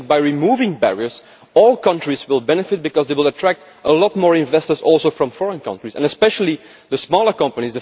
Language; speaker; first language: English; non-native, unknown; Dutch